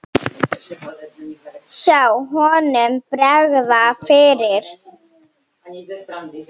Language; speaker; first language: Icelandic; non-native, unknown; Slovenian